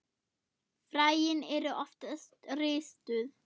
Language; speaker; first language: Icelandic; non-native, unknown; German